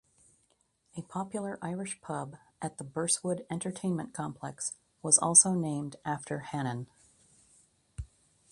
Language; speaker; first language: English; native; English